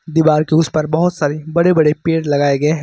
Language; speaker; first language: Hindi; native; Hindi